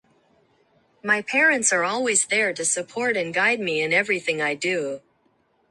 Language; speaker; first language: English; non-native, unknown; Japanese